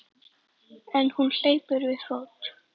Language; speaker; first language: Icelandic; native; Icelandic